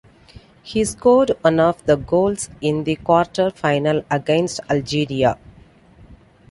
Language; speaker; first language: English; non-native, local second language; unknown